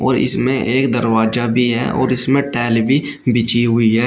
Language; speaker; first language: Hindi; native; Hindi